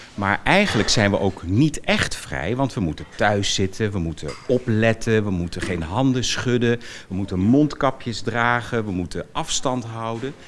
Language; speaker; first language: Dutch; native; Dutch